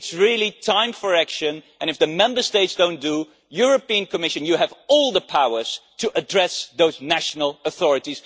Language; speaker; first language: English; non-native, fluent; Dutch